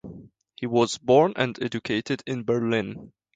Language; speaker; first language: English; non-native, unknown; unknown